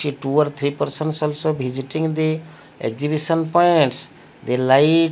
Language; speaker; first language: English; non-native, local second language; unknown